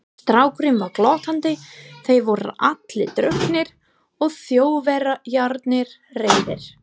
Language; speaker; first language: Icelandic; non-native, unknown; English